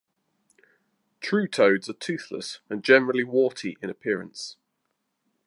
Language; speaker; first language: English; native; English